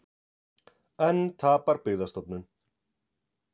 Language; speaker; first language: Icelandic; native; Icelandic